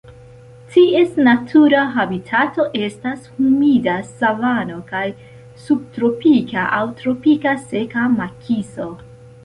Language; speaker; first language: Esperanto; non-native, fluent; Central Kurdish